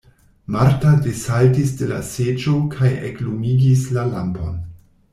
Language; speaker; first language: Esperanto; non-native, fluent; German